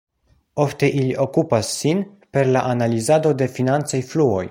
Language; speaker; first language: Esperanto; non-native, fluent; Polish